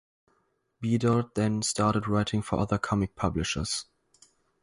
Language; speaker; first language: English; non-native, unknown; German